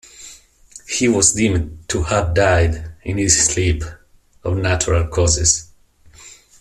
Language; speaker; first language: English; non-native, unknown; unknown